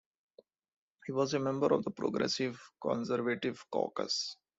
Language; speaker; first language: English; non-native, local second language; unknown